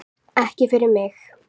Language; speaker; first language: Icelandic; native; Icelandic